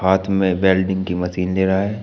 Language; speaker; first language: Hindi; native; Hindi